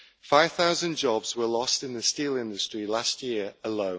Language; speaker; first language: English; native; English